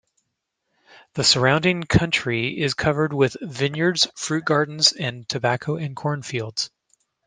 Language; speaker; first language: English; native; English